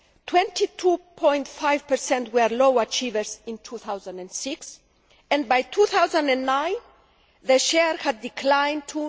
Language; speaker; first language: English; non-native, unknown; Greek